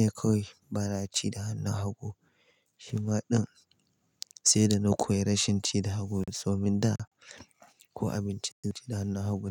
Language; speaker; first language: Hausa; native; Hausa